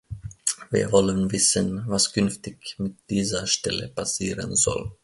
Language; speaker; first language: German; non-native, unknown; Finnish